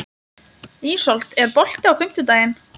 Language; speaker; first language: Icelandic; non-native, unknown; Lithuanian